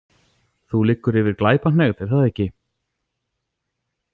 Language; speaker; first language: Icelandic; native; Icelandic